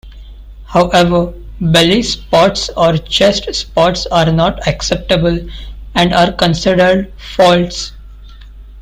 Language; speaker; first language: English; non-native, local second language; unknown